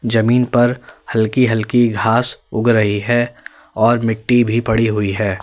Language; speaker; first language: Hindi; native; Hindi